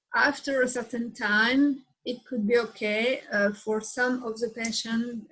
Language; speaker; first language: English; non-native, learner; French